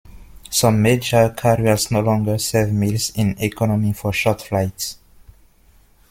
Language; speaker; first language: English; non-native, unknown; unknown